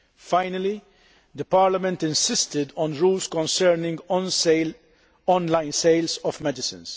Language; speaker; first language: English; non-native, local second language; Maltese